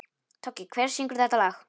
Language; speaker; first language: Icelandic; non-native, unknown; Polish